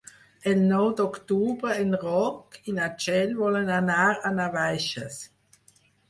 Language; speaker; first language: Catalan; non-native, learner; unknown